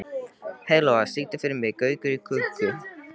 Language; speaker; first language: Icelandic; native; Icelandic